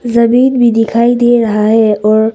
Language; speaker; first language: Hindi; non-native, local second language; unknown